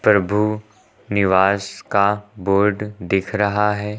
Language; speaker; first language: Hindi; native; Hindi